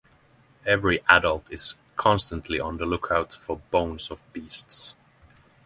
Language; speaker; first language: English; non-native, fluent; Norwegian